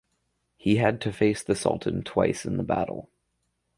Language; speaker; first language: English; native; English